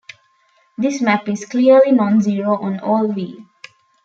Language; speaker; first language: English; non-native, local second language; Tamil